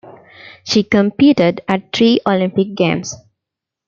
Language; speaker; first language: English; non-native, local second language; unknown